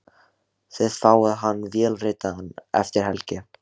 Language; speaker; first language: Icelandic; native; Icelandic